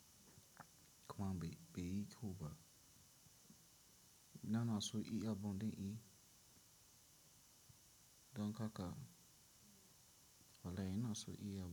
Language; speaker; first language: Hausa; non-native, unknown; Tiv